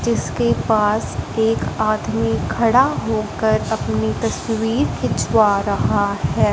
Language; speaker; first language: Hindi; non-native, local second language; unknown